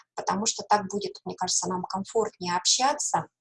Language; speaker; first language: Russian; native; Russian